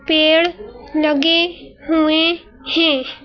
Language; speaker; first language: Hindi; native; Hindi